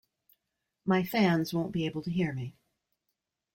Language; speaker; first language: English; native; English